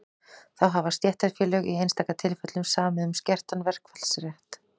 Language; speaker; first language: Icelandic; native; Icelandic